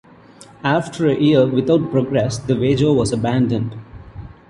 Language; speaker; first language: English; non-native, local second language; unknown